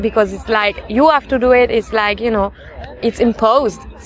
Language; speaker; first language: English; non-native, fluent; French